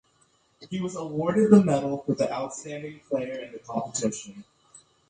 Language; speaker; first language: English; native; English